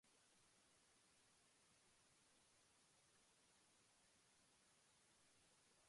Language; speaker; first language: English; non-native, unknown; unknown